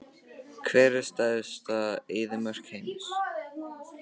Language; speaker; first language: Icelandic; native; Icelandic